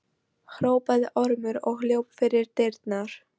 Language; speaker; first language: Icelandic; non-native, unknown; Polish